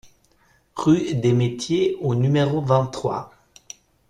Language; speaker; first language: French; non-native, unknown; German